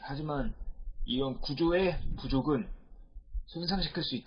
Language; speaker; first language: Korean; native; Korean